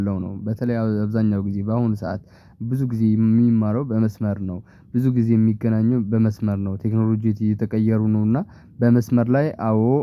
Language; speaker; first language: Amharic; non-native, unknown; Tigrinya